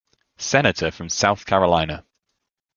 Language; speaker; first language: English; native; English